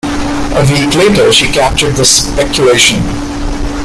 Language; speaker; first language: English; non-native, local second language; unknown